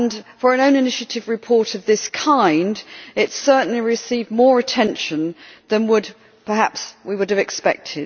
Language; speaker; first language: English; native; English